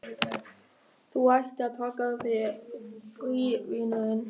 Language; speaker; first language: Icelandic; non-native, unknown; German